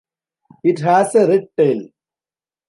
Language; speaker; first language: English; non-native, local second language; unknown